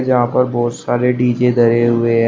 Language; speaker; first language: Hindi; native; Hindi